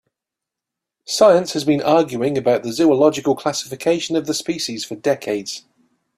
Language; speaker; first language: English; native; English